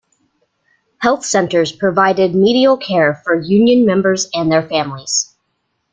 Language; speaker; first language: English; native; English